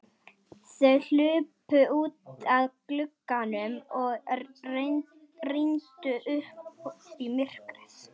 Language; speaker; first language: Icelandic; non-native, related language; Swedish